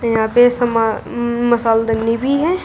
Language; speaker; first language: Hindi; native; Hindi